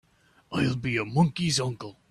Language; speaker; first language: English; native; English